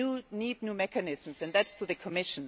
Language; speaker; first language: English; non-native, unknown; German